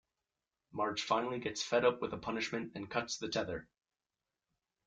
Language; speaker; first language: English; native; English